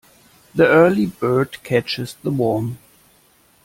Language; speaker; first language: English; non-native, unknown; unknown